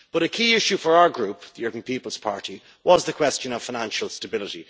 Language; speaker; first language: English; native; English